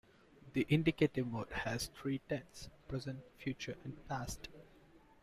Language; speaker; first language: English; non-native, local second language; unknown